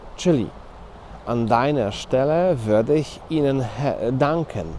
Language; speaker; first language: German; non-native, fluent; Polish